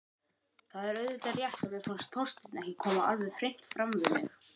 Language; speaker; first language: Icelandic; native; Icelandic